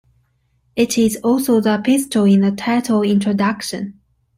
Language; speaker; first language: English; non-native, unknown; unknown